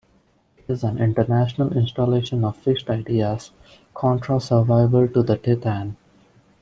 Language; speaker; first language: English; non-native, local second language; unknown